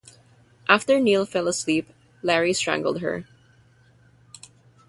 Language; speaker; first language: English; non-native, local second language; Filipino